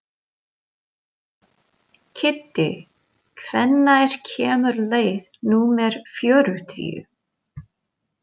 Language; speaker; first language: Icelandic; non-native, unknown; English